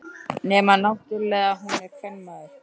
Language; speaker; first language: Icelandic; native; Icelandic